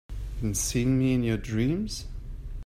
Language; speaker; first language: English; native; English